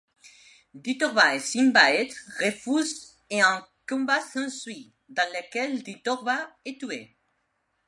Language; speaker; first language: French; non-native, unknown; Spanish